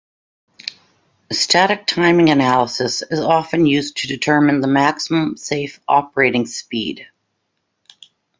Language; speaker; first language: English; native; English